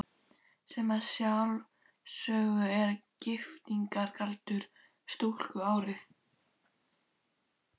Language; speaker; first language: Icelandic; native; Icelandic